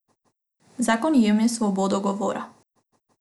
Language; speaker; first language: Slovenian; non-native, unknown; Macedonian